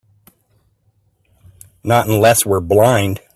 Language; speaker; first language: English; native; English